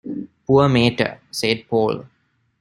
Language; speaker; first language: English; non-native, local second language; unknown